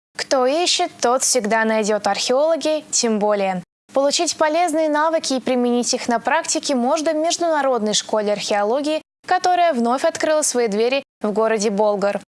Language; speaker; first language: Russian; native; Russian